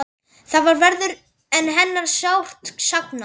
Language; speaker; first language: Icelandic; native; Icelandic